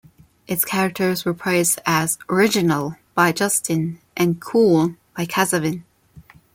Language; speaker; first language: English; non-native, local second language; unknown